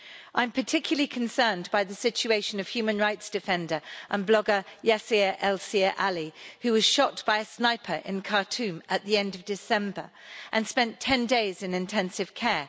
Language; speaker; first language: English; native; English